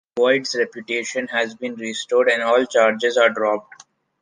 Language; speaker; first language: English; non-native, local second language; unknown